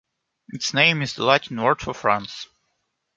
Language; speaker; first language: English; non-native, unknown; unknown